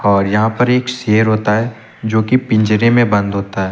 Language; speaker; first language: Hindi; native; Hindi